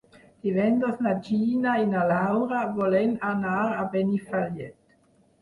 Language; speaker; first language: Catalan; non-native, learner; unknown